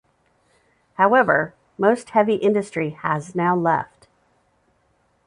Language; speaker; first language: English; native; English